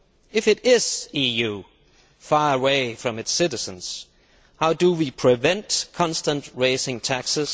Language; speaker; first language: English; non-native, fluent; Danish